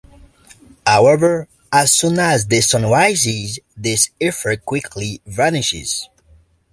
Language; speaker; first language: English; native; English